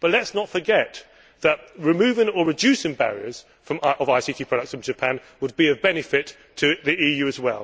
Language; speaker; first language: English; native; English